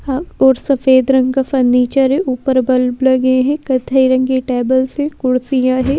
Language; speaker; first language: Hindi; native; Hindi